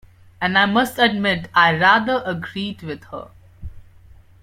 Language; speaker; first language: English; non-native, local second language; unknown